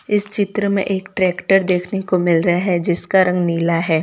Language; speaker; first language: Hindi; non-native, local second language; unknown